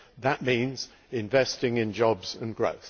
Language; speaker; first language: English; native; English